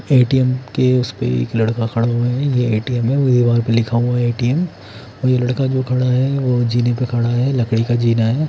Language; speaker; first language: Hindi; native; Hindi